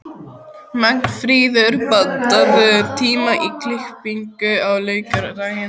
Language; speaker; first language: Icelandic; native; Icelandic